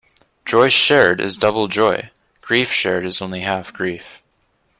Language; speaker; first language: English; native; English